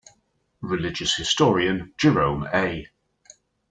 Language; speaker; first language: English; native; English